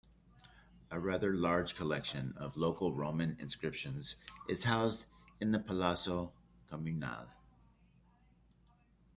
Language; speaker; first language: English; native; English